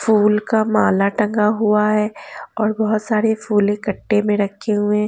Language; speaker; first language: Hindi; native; Hindi